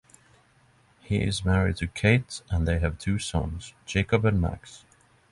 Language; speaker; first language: English; non-native, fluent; Norwegian